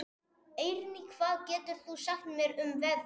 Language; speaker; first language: Icelandic; non-native, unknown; Spanish